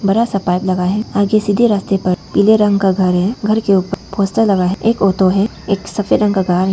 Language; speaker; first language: Hindi; non-native, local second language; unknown